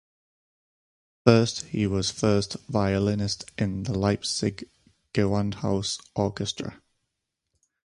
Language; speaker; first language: English; native; English